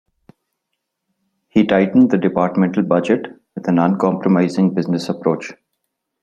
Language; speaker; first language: English; non-native, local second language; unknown